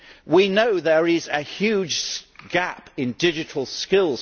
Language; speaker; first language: English; native; English